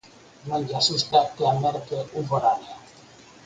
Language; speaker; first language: Galician; native; Galician